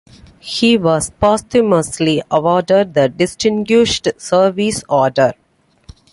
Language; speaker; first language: English; non-native, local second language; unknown